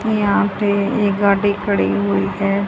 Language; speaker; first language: Hindi; native; Hindi